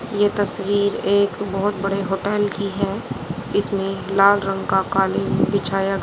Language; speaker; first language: Hindi; native; Hindi